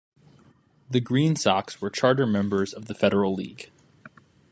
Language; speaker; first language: English; native; English